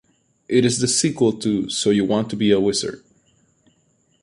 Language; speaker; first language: English; native; English